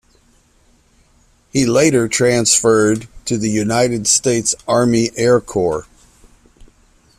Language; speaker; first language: English; native; English